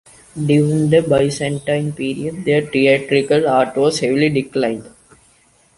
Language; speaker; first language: English; non-native, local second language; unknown